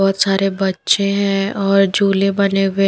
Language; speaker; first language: Hindi; non-native, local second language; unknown